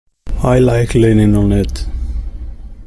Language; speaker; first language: English; non-native, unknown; Italian